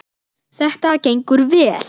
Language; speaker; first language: Icelandic; native; Icelandic